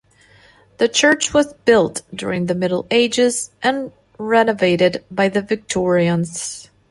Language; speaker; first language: English; non-native, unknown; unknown